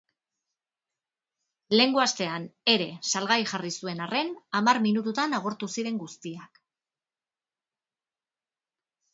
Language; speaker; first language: Basque; non-native, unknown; Spanish